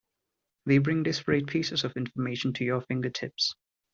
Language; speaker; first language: English; non-native, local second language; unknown